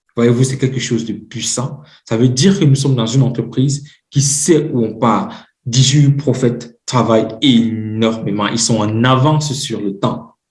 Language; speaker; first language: French; non-native, local second language; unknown